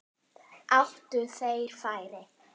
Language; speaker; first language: Icelandic; non-native, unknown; German